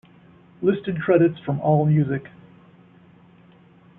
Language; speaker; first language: English; native; English